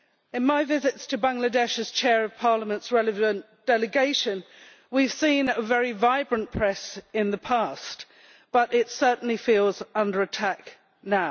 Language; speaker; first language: English; native; English